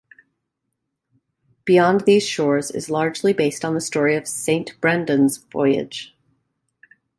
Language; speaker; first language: English; native; English